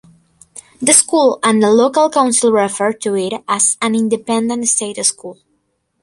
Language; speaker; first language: English; non-native, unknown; Spanish